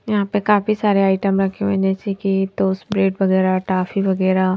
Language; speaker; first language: Hindi; native; Hindi